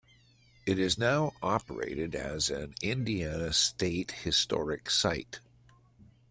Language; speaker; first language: English; native; English